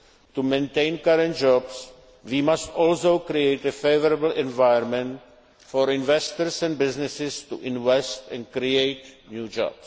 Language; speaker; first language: English; non-native, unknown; Czech